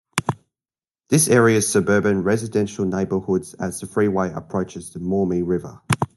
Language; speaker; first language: English; native; English